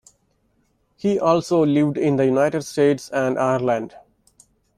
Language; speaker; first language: English; non-native, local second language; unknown